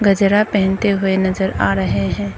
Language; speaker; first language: Hindi; non-native, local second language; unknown